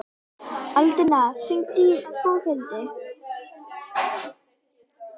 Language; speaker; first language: Icelandic; native; Icelandic